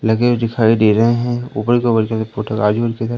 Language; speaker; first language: Hindi; native; Hindi